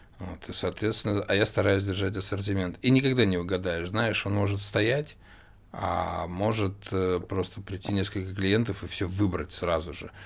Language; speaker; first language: Russian; native; Russian